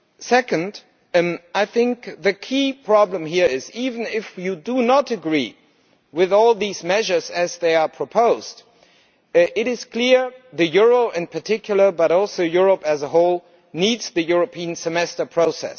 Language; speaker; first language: English; non-native, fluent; German